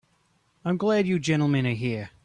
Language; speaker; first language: English; native; English